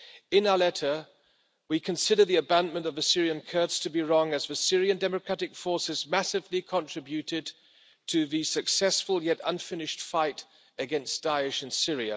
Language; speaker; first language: English; non-native, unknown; German